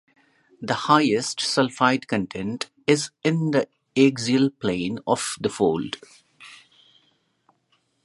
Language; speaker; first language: English; non-native, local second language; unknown